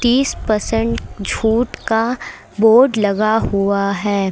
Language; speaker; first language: Hindi; native; Hindi